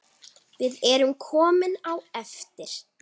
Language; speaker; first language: Icelandic; native; Icelandic